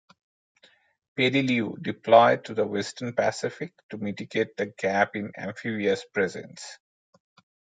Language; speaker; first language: English; non-native, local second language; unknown